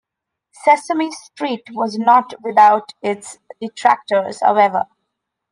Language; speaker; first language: English; non-native, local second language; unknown